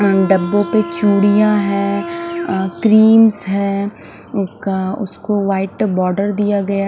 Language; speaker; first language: Hindi; non-native, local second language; Punjabi